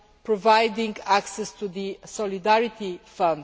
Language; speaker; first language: English; non-native, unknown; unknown